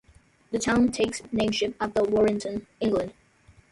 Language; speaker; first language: English; native; English